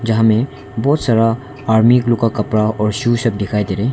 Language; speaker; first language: Hindi; non-native, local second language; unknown